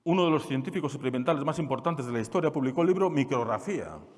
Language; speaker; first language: Spanish; non-native, local second language; Galician